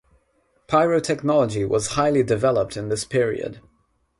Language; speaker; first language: English; non-native, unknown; Nepali